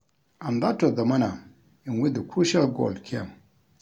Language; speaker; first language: English; non-native, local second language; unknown